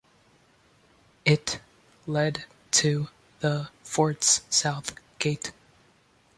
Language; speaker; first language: English; native; English